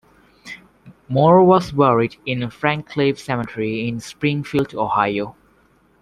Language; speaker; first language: English; native; English